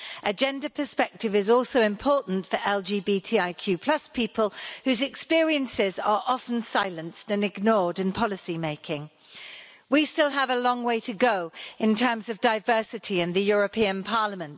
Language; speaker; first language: English; native; English